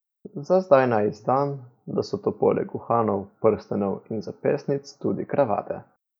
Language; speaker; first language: Slovenian; native; Slovenian